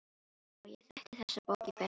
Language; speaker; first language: Icelandic; non-native, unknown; Filipino